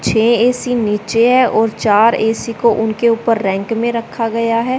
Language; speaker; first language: Hindi; native; Hindi